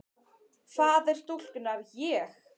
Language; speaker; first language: Icelandic; native; Icelandic